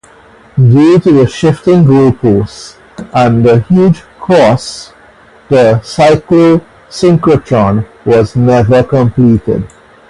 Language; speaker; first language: English; native; English